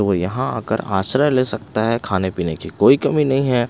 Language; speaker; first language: Hindi; non-native, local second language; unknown